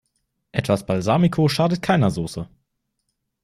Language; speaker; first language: German; native; German